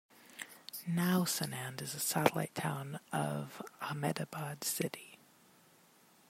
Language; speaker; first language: English; non-native, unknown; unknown